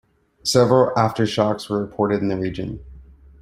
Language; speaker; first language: English; native; English